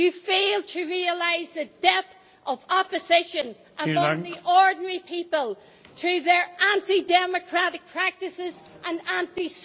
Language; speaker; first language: English; native; English